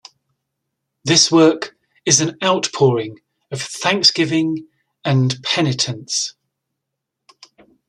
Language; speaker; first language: English; native; English